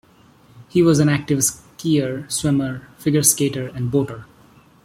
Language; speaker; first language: English; non-native, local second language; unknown